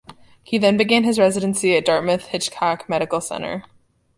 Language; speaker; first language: English; native; English